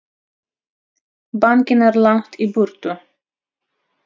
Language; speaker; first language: Icelandic; non-native, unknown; Russian